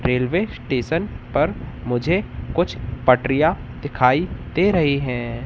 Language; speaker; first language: Hindi; native; Hindi